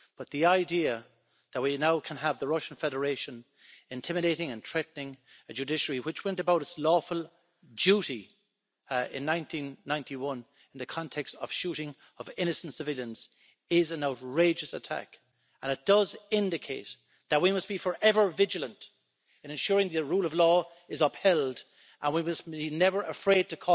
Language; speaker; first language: English; native; English